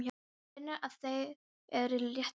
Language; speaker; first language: Icelandic; non-native, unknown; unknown